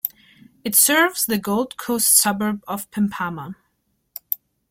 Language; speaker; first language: English; native; English